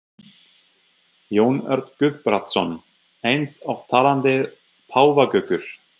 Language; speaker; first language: Icelandic; non-native, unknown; German